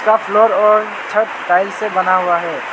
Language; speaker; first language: Hindi; non-native, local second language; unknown